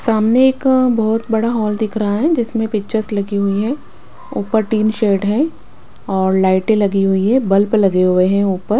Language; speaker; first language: Hindi; non-native, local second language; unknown